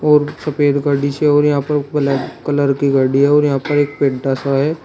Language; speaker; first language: Hindi; native; Hindi